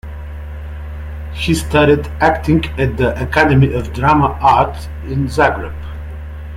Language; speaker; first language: English; native; English